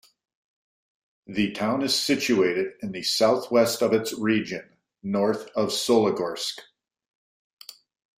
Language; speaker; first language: English; native; English